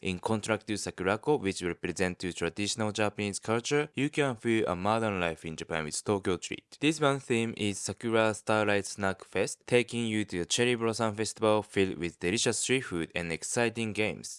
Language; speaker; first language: English; non-native, fluent; Japanese